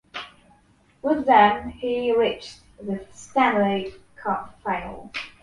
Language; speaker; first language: English; non-native, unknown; Polish